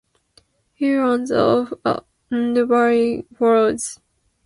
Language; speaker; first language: English; non-native, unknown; Japanese